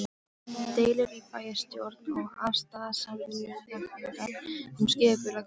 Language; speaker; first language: Icelandic; non-native, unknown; Polish